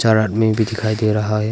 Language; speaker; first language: Hindi; non-native, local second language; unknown